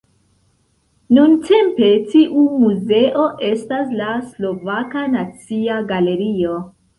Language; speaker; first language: Esperanto; non-native, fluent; Central Kurdish